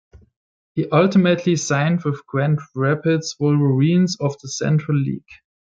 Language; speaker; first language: English; native; English